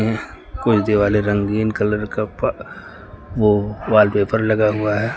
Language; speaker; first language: Hindi; native; Hindi